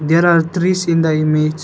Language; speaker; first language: English; non-native, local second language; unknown